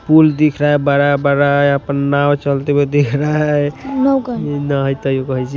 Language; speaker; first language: Hindi; non-native, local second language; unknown